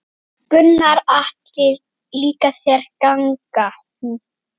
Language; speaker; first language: Icelandic; native; Icelandic